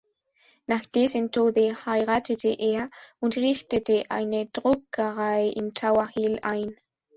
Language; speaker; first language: German; non-native, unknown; Spanish